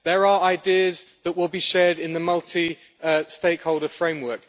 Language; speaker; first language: English; native; English